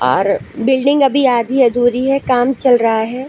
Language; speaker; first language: Hindi; native; Hindi